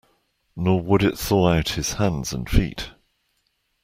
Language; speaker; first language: English; native; English